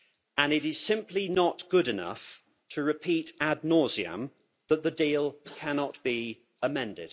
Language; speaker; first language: English; native; English